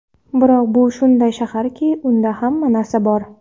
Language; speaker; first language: Uzbek; non-native, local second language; Kara-Kalpak